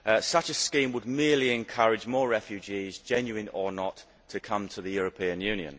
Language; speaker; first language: English; native; English